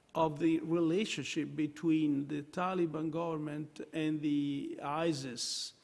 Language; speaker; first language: English; non-native, fluent; Italian